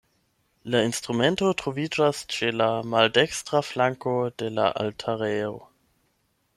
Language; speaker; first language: Esperanto; non-native, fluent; German